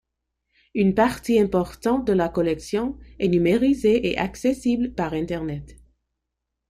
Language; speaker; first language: French; non-native, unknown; English